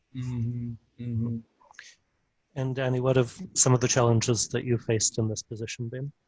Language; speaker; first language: English; native; English